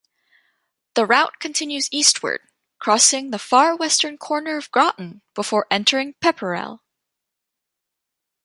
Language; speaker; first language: English; native; English